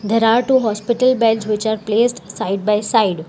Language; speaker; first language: English; non-native, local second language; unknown